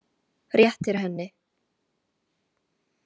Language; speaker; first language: Icelandic; non-native, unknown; Chinese